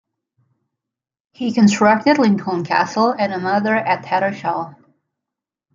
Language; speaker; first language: English; native; English